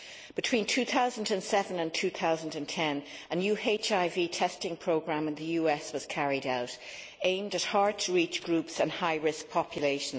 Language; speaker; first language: English; native; English